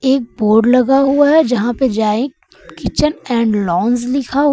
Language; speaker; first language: Hindi; native; Hindi